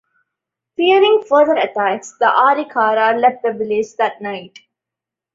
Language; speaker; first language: English; non-native, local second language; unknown